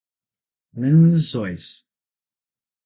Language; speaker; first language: Portuguese; non-native, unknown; Spanish